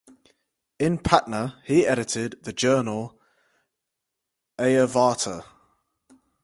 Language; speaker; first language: English; native; English